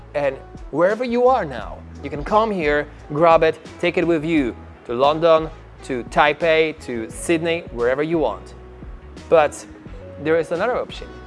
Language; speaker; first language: English; non-native, fluent; Polish